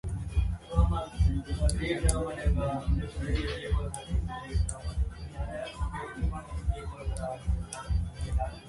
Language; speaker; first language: English; non-native, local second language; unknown